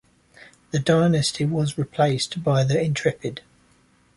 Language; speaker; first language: English; native; English